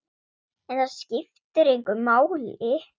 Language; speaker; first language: Icelandic; non-native, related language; Swedish